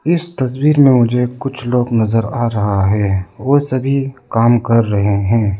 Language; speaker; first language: Hindi; non-native, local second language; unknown